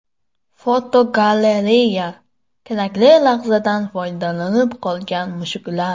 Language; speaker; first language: Uzbek; non-native, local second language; Tajik